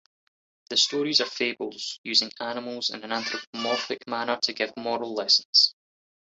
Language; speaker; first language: English; native; English